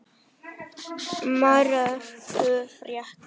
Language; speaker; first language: Icelandic; non-native, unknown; Vietnamese